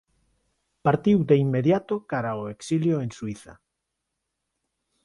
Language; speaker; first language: Galician; non-native, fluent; Spanish